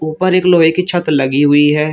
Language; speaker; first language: Hindi; native; Hindi